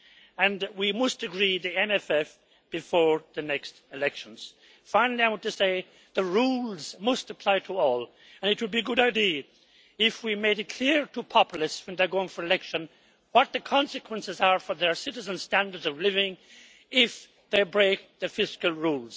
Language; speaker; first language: English; native; English